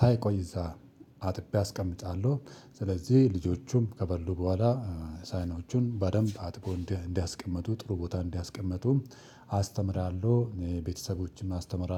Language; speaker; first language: Amharic; non-native, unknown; Oromo